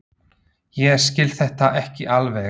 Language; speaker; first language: Icelandic; non-native, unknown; Slovak